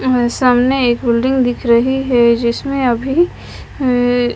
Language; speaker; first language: Hindi; non-native, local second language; Punjabi